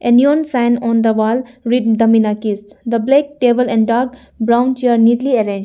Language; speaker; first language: English; non-native, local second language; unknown